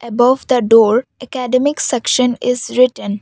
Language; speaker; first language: English; non-native, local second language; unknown